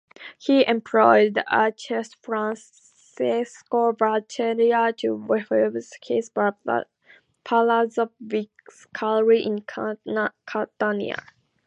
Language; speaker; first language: English; native; English